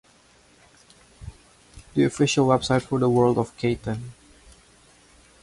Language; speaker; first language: English; non-native, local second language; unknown